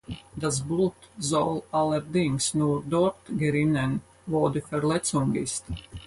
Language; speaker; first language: German; non-native, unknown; Latvian